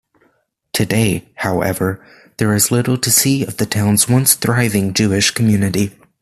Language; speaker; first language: English; native; English